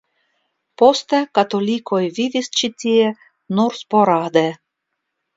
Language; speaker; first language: Esperanto; non-native, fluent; Russian